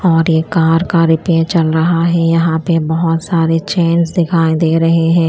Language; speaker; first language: Hindi; non-native, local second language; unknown